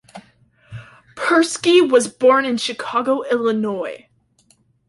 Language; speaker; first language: English; native; English